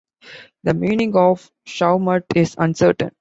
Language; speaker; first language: English; non-native, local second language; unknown